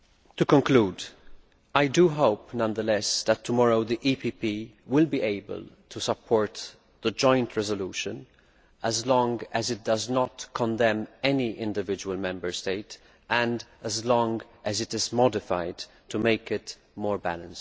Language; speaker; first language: English; non-native, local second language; Maltese